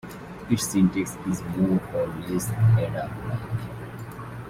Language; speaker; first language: English; native; English